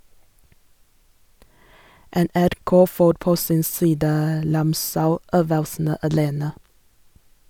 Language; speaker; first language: Norwegian; non-native, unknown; Chinese